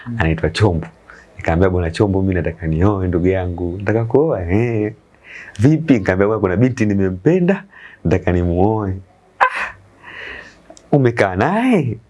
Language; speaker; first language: Swahili; native; Swahili